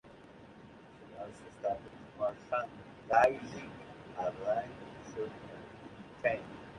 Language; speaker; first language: English; native; English